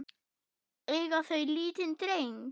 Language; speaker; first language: Icelandic; non-native, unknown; German